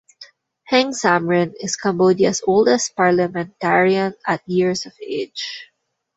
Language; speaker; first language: English; non-native, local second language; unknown